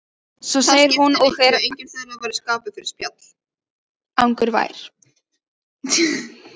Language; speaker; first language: Icelandic; non-native, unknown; Polish